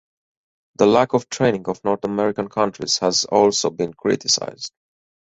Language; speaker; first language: English; native; English